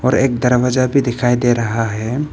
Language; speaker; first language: Hindi; early bilingual, other home language; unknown